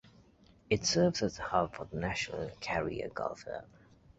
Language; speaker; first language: English; native; English